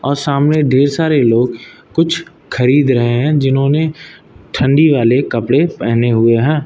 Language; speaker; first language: Hindi; native; Hindi